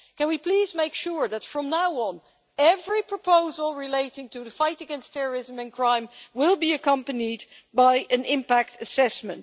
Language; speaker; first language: English; non-native, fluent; Dutch